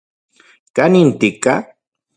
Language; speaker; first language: Central Puebla Nahuatl; non-native, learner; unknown